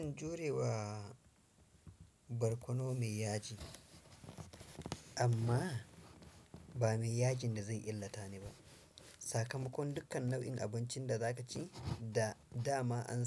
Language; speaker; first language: Hausa; non-native, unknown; Fula